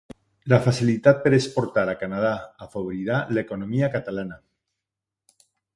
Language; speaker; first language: Catalan; non-native, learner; Spanish